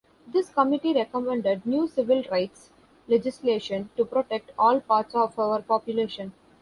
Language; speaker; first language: English; non-native, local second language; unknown